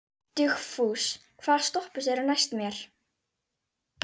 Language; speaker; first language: Icelandic; native; Icelandic